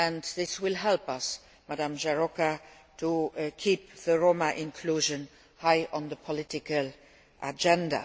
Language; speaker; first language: English; non-native, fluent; Luxembourgish